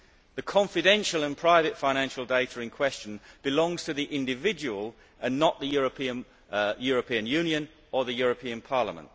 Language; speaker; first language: English; native; English